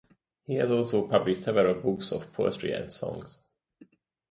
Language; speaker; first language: English; native; English